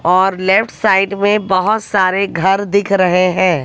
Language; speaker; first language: Hindi; native; Hindi